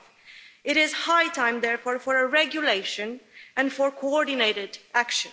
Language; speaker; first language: English; non-native, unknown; Romanian